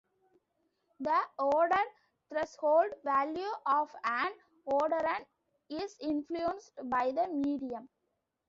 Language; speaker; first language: English; non-native, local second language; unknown